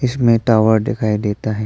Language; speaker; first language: Hindi; non-native, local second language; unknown